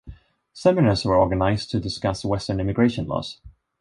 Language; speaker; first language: English; non-native, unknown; Swedish